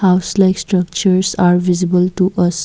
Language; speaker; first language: English; non-native, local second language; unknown